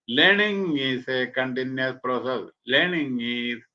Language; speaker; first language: English; non-native, local second language; Malayalam